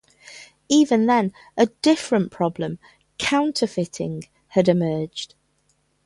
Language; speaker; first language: English; native; English